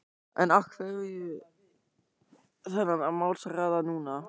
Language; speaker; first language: Icelandic; non-native, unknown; German